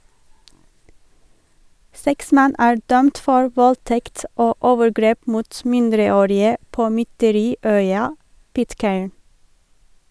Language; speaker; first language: Norwegian; non-native, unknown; Turkish